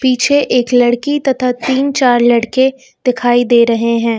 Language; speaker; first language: Hindi; native; Hindi